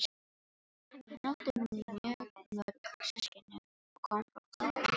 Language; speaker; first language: Icelandic; non-native, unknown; Filipino